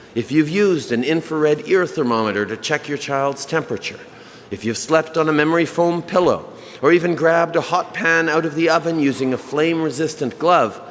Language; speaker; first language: English; native; English